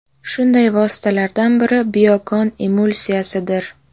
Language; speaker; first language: Uzbek; native; Uzbek